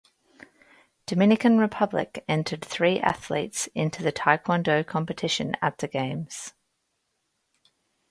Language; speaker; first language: English; native; English